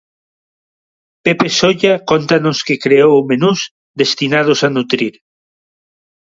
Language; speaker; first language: Galician; non-native, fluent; Spanish